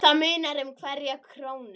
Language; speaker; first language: Icelandic; native; Icelandic